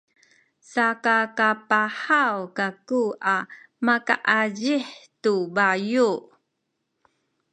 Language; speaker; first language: Sakizaya; non-native, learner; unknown